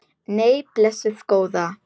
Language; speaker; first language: Icelandic; non-native, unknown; Polish